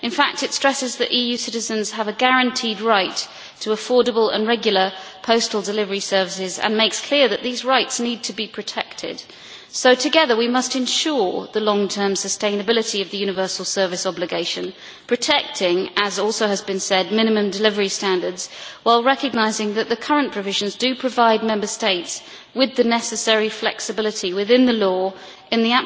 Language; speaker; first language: English; native; English